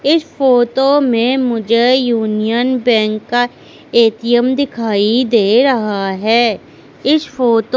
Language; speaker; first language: Hindi; native; Hindi